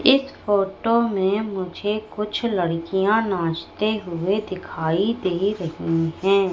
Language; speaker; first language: Hindi; native; Hindi